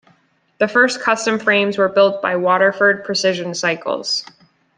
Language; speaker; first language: English; native; English